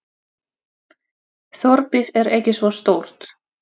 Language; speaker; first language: Icelandic; non-native, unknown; Russian